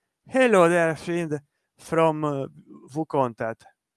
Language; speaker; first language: English; non-native, learner; Italian